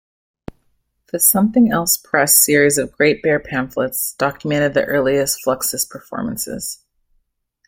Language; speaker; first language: English; native; English